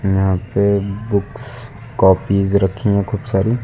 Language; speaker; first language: Hindi; native; Hindi